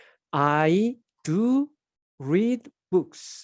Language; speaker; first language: English; non-native, fluent; Korean